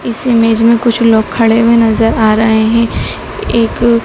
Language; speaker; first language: Hindi; native; Hindi